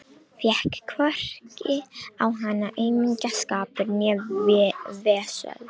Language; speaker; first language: Icelandic; non-native, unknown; Romanian